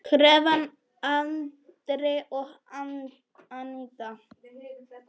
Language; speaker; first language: Icelandic; non-native, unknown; Polish